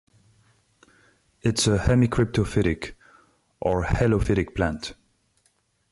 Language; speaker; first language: English; non-native, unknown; French